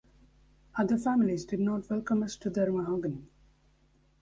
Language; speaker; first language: English; native; English